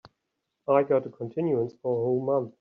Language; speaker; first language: English; native; English